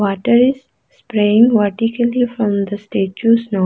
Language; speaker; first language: English; non-native, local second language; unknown